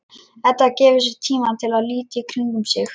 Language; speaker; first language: Icelandic; non-native, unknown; Lithuanian